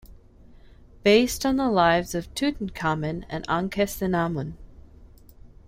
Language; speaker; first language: English; native; English